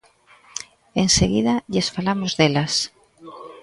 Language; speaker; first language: Galician; native; Galician